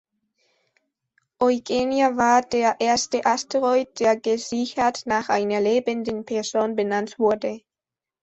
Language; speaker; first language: German; non-native, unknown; Spanish